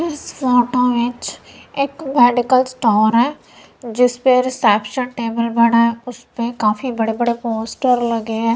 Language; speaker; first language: Hindi; non-native, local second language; Punjabi